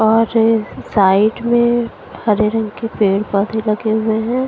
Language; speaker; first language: Hindi; non-native, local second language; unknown